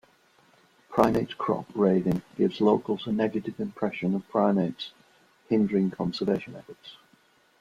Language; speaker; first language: English; non-native, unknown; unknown